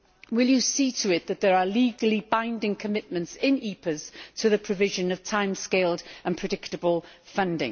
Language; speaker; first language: English; native; English